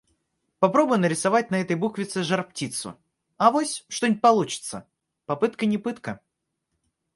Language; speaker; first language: Russian; native; Russian